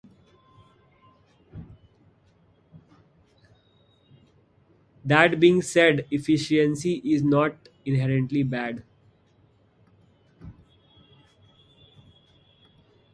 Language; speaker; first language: English; non-native, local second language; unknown